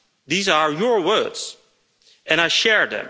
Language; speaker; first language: English; non-native, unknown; Dutch